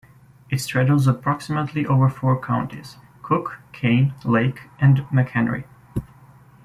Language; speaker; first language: English; native; English